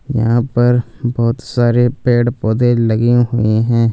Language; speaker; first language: Hindi; non-native, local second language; Punjabi